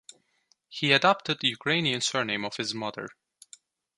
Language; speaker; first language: English; non-native, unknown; Turkish